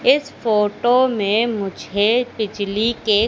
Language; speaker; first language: Hindi; native; Hindi